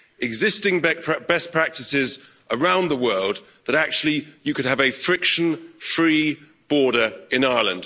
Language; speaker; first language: English; native; English